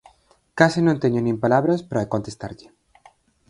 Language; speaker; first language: Galician; native; Galician